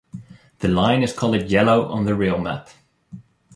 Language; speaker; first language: English; non-native, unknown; Dutch